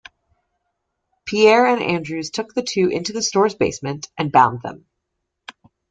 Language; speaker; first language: English; native; English